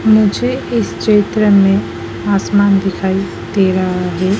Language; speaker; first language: Hindi; native; Hindi